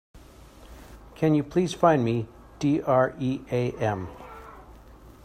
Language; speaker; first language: English; native; English